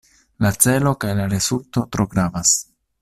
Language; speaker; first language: Esperanto; non-native, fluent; Italian